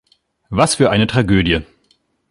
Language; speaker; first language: German; native; German